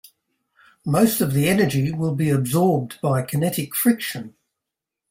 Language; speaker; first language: English; native; English